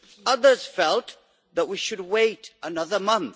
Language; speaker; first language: English; native; English